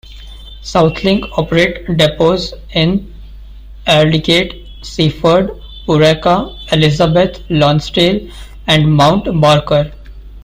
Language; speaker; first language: English; non-native, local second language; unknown